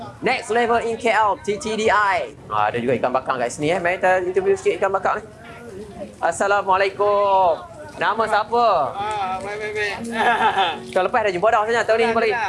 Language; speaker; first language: Malay; native; Malay